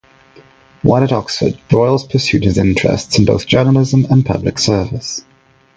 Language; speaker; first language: English; non-native, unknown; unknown